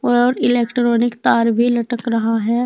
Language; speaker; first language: Hindi; native; Hindi